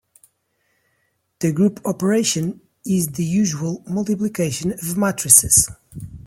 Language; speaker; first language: English; non-native, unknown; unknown